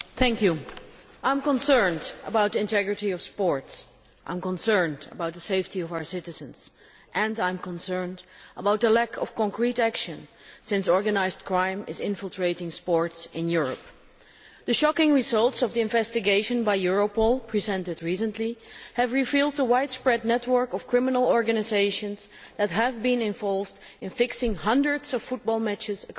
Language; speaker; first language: English; non-native, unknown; Dutch